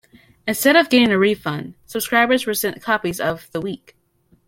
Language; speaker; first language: English; native; English